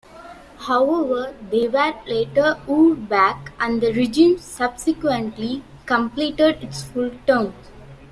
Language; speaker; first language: English; non-native, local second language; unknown